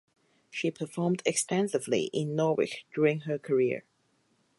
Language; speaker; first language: English; non-native, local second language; Cantonese